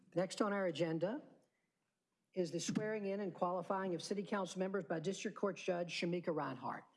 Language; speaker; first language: English; native; English